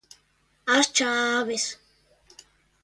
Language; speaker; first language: Galician; native; Galician